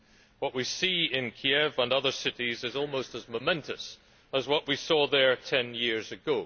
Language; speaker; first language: English; native; English